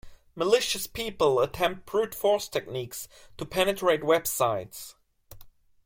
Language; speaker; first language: English; non-native, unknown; German